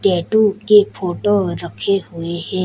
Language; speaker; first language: Hindi; non-native, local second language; Gujarati